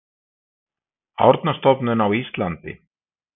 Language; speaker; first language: Icelandic; native; Icelandic